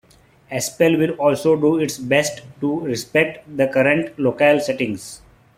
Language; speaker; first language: English; non-native, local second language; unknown